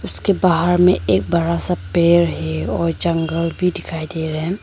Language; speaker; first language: Hindi; non-native, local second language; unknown